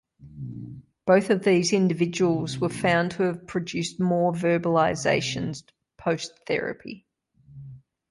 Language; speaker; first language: English; native; English